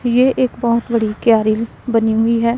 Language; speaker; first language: Hindi; non-native, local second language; Punjabi